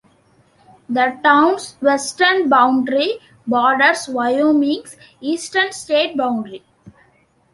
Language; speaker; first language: English; non-native, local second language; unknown